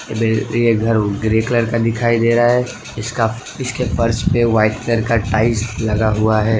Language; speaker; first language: Hindi; non-native, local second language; Gujarati